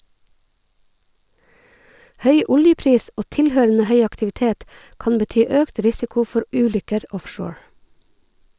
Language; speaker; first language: Norwegian; native; Norwegian